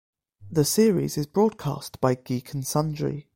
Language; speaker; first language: English; native; English